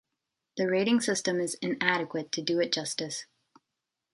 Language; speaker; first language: English; native; English